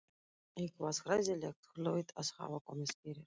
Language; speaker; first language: Icelandic; non-native, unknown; Russian